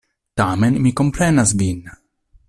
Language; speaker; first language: Esperanto; non-native, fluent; Italian